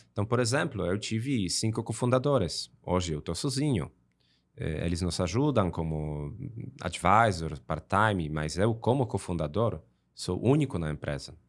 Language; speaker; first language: Portuguese; non-native, fluent; Polish